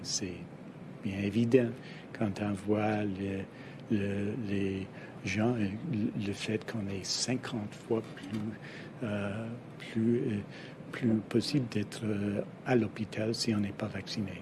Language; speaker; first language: French; non-native, fluent; English